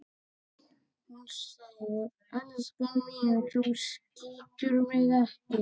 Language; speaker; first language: Icelandic; native; Icelandic